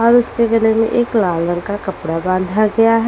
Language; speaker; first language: Hindi; native; Hindi